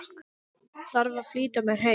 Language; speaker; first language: Icelandic; non-native, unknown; English